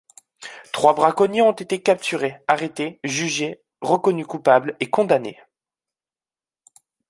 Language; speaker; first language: French; native; French